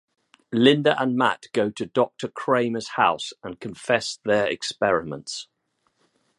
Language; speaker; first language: English; native; English